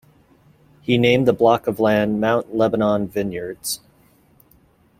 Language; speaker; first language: English; native; English